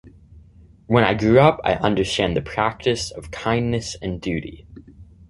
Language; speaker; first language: English; native; English